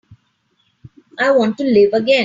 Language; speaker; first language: English; non-native, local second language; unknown